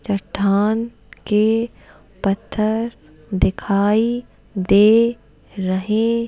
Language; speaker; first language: Hindi; native; Hindi